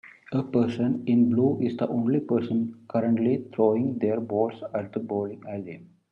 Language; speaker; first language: English; non-native, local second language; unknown